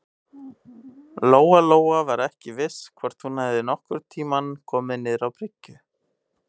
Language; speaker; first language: Icelandic; native; Icelandic